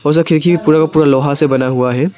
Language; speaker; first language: Hindi; non-native, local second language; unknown